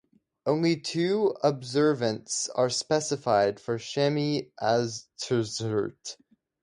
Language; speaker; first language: English; native; English